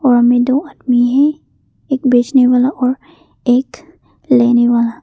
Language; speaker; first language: Hindi; non-native, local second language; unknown